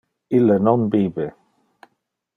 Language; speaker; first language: Interlingua; non-native, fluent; Dutch